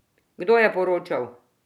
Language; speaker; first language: Slovenian; non-native, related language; Croatian